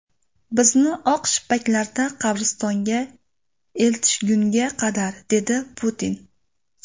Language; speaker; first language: Uzbek; native; Uzbek